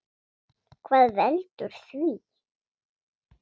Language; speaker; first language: Icelandic; non-native, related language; Swedish